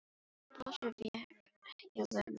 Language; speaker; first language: Icelandic; non-native, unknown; Filipino